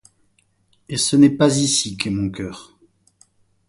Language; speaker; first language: French; native; French